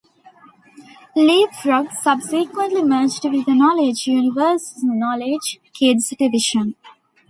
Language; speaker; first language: English; non-native, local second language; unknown